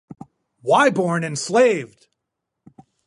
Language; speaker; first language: English; native; English